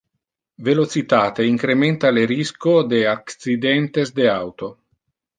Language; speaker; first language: Interlingua; non-native, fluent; Italian